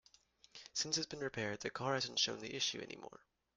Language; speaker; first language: English; native; English